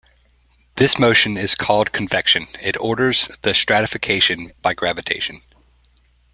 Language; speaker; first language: English; native; English